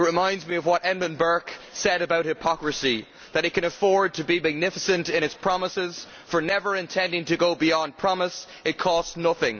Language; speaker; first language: English; native; English